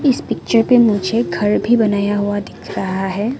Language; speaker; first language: Hindi; non-native, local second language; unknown